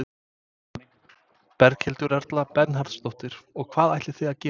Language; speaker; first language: Icelandic; non-native, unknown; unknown